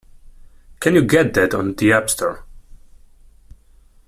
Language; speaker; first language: English; non-native, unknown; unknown